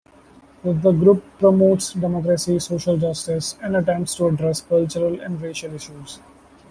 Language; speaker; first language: English; non-native, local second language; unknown